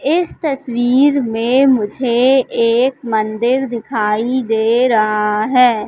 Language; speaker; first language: Hindi; native; Hindi